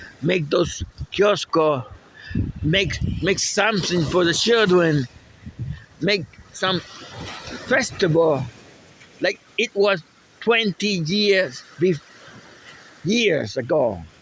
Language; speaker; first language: English; non-native, fluent; Spanish